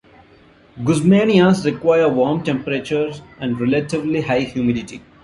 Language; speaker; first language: English; non-native, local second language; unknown